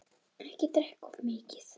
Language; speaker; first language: Icelandic; native; Icelandic